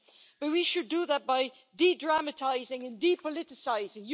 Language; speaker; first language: English; non-native, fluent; Dutch